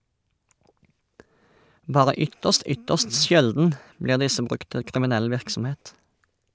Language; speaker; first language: Norwegian; native; Norwegian